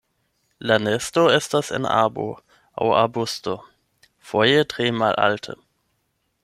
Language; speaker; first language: Esperanto; non-native, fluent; German